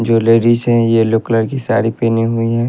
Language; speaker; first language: Hindi; native; Hindi